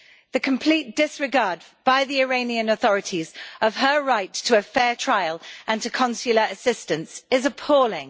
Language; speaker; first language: English; native; English